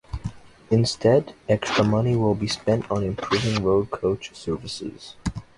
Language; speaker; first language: English; native; English